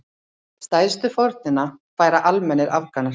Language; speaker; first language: Icelandic; native; Icelandic